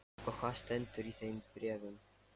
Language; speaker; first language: Icelandic; non-native, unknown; Lithuanian